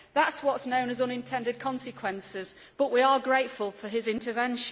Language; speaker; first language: English; native; English